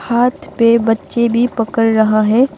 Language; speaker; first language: Hindi; non-native, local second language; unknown